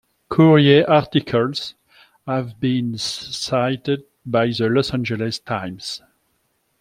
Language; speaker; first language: English; non-native, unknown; French